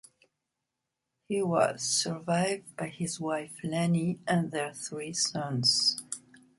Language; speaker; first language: English; non-native, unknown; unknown